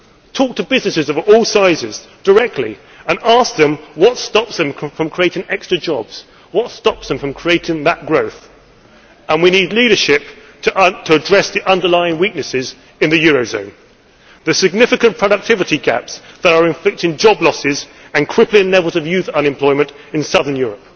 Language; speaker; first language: English; native; English